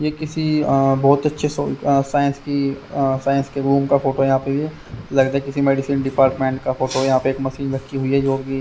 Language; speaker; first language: Hindi; native; Hindi